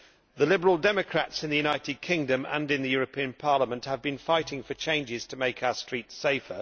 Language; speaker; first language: English; native; English